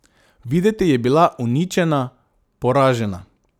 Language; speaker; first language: Slovenian; non-native, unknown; Macedonian